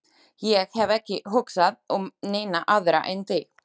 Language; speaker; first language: Icelandic; non-native, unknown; Slovak